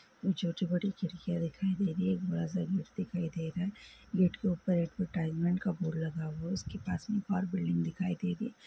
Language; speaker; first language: Hindi; non-native, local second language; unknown